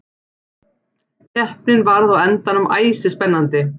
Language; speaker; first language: Icelandic; native; Icelandic